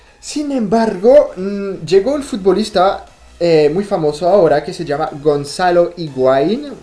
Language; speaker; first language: Spanish; non-native, fluent; French